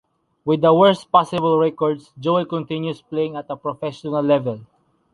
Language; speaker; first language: English; non-native, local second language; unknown